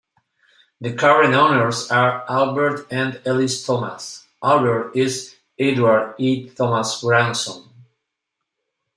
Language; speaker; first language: English; non-native, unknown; Spanish